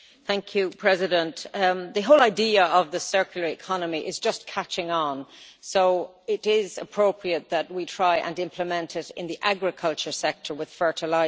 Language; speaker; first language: English; native; English